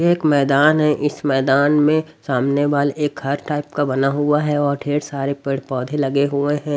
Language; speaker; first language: Hindi; native; Hindi